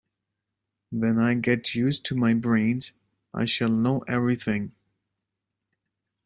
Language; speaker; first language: English; native; English